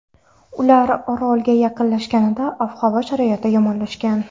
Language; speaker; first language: Uzbek; non-native, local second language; Kara-Kalpak